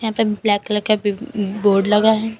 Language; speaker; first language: Hindi; native; Hindi